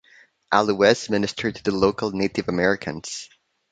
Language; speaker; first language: English; non-native, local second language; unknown